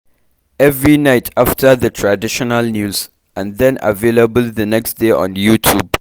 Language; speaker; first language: English; non-native, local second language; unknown